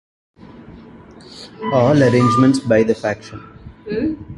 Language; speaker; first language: English; non-native, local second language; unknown